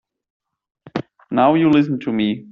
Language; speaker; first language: English; native; English